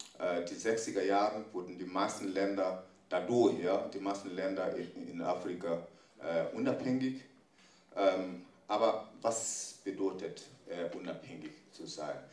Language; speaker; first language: German; non-native, fluent; French